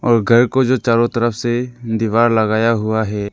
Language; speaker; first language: Hindi; non-native, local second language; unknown